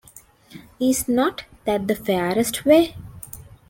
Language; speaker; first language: English; non-native, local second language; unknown